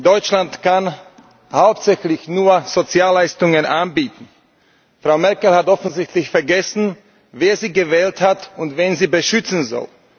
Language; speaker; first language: German; non-native, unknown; Slovak